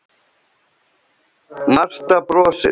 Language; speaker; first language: Icelandic; non-native, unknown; Slovenian